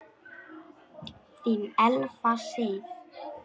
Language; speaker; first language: Icelandic; non-native, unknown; Polish